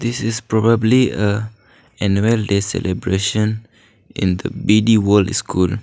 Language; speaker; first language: English; non-native, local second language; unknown